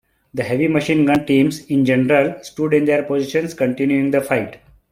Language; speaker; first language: English; non-native, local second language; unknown